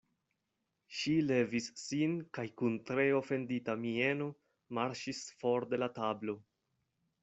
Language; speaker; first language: Esperanto; non-native, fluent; Spanish